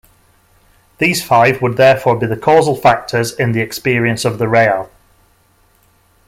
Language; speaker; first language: English; native; English